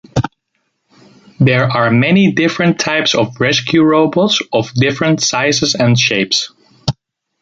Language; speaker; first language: English; native; English